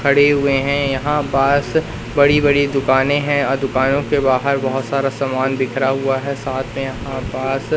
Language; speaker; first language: Hindi; native; Hindi